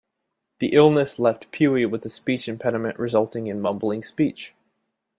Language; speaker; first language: English; native; English